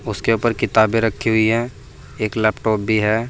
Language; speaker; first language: Hindi; native; Hindi